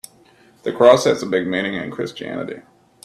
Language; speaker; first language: English; native; English